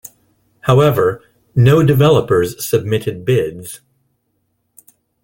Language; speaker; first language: English; non-native, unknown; Spanish